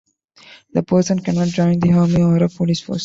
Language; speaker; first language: English; non-native, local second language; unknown